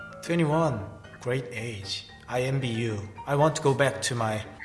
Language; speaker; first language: English; non-native, learner; Korean